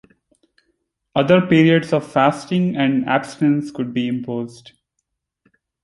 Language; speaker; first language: English; non-native, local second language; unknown